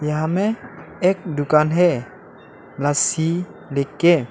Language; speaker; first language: Hindi; non-native, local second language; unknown